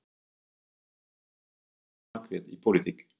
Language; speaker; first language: Icelandic; non-native, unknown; German